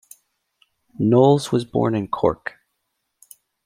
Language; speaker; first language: English; native; English